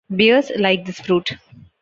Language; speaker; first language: English; non-native, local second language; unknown